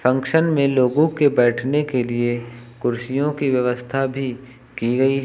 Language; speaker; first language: Hindi; native; Hindi